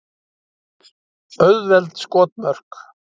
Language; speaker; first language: Icelandic; native; Icelandic